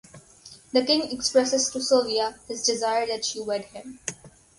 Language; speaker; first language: English; non-native, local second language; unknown